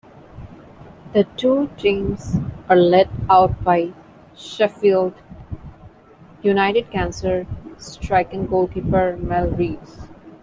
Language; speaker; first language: English; non-native, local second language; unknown